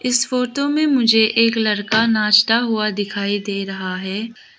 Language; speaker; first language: Hindi; non-native, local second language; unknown